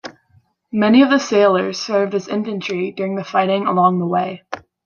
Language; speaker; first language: English; native; English